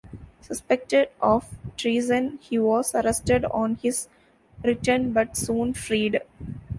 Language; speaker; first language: English; non-native, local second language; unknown